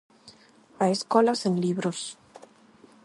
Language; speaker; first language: Galician; non-native, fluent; Spanish